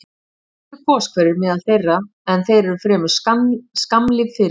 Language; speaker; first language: Icelandic; native; Icelandic